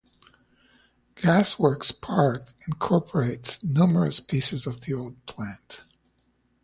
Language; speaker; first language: English; native; English